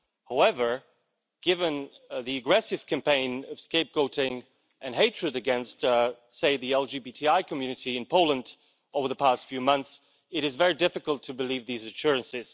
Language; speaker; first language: English; non-native, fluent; Slovak